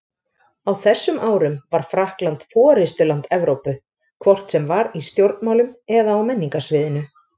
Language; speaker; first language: Icelandic; native; Icelandic